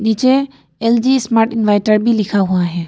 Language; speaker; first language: Hindi; non-native, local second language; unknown